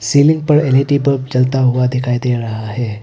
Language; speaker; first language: Hindi; non-native, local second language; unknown